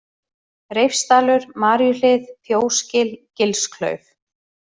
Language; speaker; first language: Icelandic; native; Icelandic